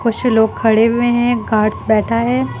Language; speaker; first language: Hindi; native; Hindi